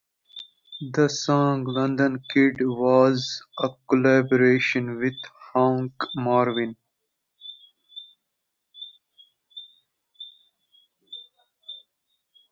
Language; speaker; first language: English; non-native, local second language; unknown